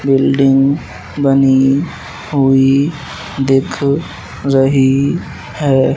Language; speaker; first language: Hindi; native; Hindi